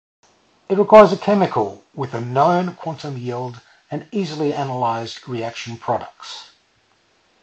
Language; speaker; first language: English; native; English